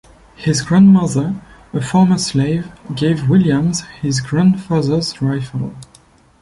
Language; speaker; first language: English; non-native, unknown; French